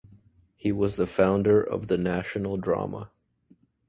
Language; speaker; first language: English; native; English